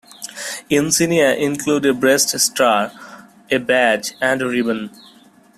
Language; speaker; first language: English; non-native, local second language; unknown